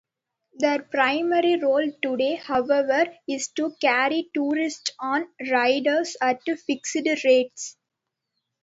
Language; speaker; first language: English; non-native, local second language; Tamil